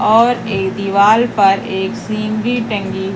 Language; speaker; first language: Hindi; native; Hindi